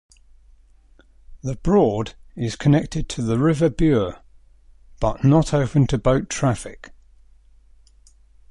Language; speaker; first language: English; native; English